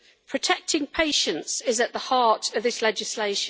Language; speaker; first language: English; native; English